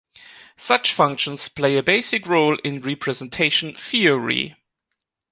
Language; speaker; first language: English; non-native, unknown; German